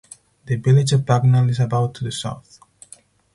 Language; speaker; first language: English; non-native, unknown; Spanish